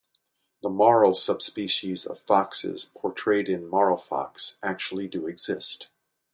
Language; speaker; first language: English; native; English